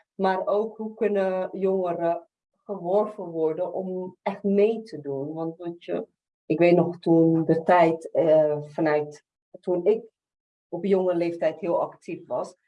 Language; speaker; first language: Dutch; early bilingual, other home language; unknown